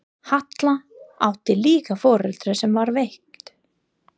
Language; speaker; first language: Icelandic; non-native, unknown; English